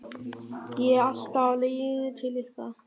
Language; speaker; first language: Icelandic; non-native, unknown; German